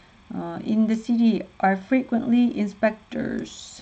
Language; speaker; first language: English; non-native, fluent; Korean